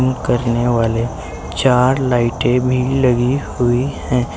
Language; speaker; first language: Hindi; native; Hindi